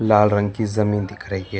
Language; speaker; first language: Hindi; non-native, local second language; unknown